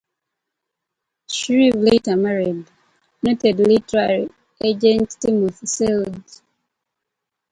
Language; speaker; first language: English; native; English